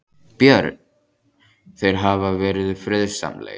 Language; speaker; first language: Icelandic; native; Icelandic